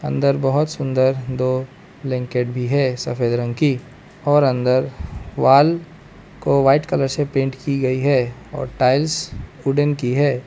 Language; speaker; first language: Hindi; non-native, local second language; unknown